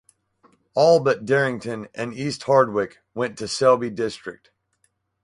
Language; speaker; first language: English; native; English